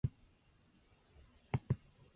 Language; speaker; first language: English; non-native, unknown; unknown